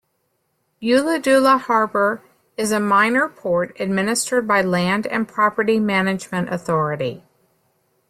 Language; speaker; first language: English; native; English